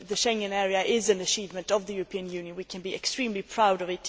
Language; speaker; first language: English; non-native, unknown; Swedish